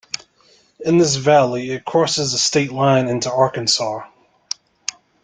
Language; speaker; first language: English; native; English